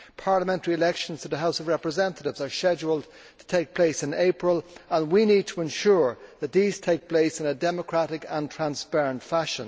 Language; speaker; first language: English; native; English